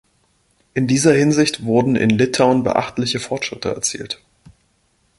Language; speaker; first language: German; native; German